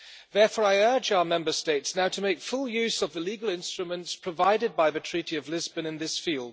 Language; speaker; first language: English; non-native, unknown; German